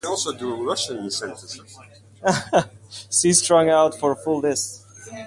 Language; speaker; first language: English; non-native, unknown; Russian